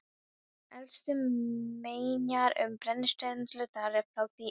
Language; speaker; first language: Icelandic; non-native, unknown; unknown